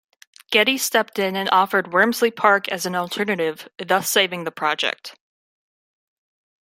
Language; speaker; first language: English; native; English